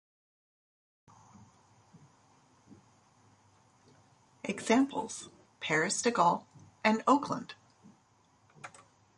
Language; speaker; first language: English; native; English